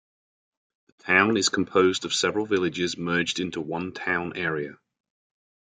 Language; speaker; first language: English; native; English